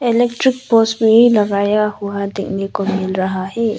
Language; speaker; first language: Hindi; non-native, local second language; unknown